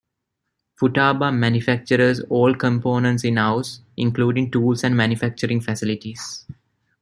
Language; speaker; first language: English; non-native, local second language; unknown